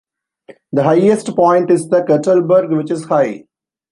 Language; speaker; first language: English; non-native, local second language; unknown